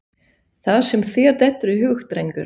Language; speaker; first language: Icelandic; non-native, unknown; Swiss German